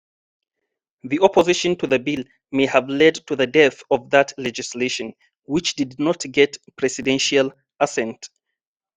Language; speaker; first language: English; non-native, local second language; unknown